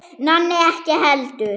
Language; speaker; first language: Icelandic; non-native, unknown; German